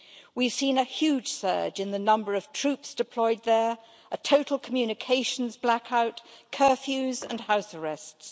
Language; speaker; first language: English; native; English